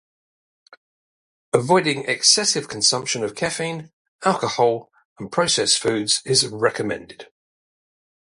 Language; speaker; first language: English; native; English